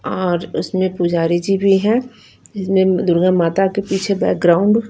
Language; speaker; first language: Hindi; non-native, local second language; Punjabi